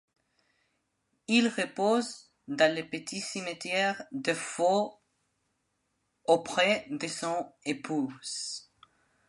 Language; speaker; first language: French; non-native, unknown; Spanish